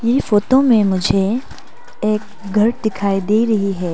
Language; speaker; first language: Hindi; non-native, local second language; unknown